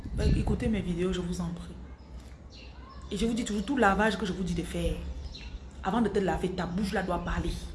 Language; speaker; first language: French; non-native, local second language; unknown